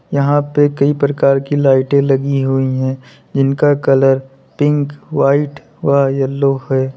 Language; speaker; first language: Hindi; native; Hindi